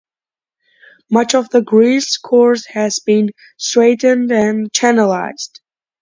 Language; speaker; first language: English; non-native, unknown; Georgian